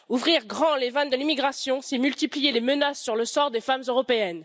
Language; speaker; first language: French; native; French